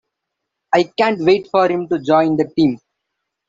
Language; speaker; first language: English; non-native, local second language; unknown